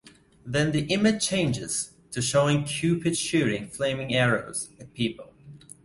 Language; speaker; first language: English; non-native, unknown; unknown